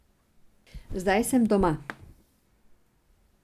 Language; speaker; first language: Slovenian; non-native, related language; Serbian